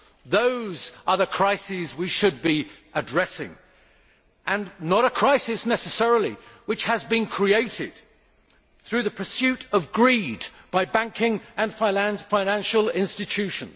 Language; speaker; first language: English; native; English